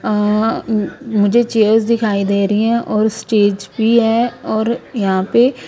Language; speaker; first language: Hindi; non-native, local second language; Punjabi